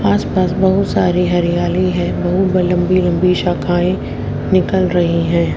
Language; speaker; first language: Hindi; native; Hindi